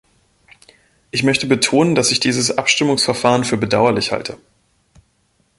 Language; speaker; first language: German; native; German